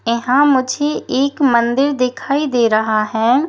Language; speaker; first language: Hindi; native; Hindi